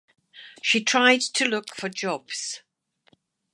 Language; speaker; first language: English; native; English